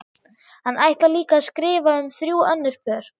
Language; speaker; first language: Icelandic; non-native, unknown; German